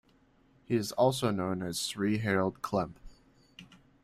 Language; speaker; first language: English; native; English